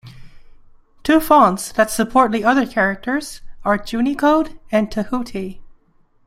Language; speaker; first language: English; non-native, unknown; Chinese